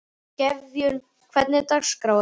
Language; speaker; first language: Icelandic; native; Icelandic